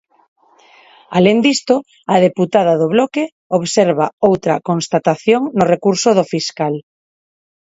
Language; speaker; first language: Galician; non-native, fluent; Spanish